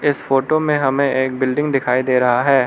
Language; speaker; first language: Hindi; non-native, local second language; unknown